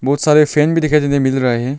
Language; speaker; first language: Hindi; non-native, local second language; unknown